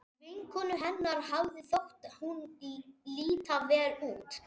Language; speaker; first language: Icelandic; non-native, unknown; Spanish